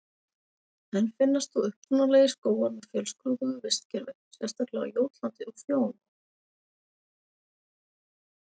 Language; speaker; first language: Icelandic; native; Icelandic